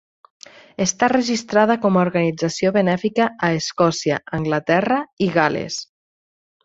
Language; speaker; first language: Catalan; native; Catalan